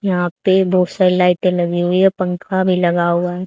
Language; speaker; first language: Hindi; native; Hindi